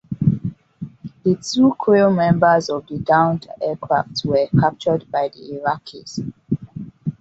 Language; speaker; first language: English; non-native, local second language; Hausa